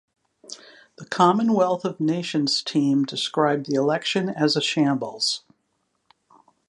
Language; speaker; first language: English; native; English